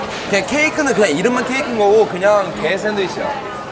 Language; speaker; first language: Korean; native; Korean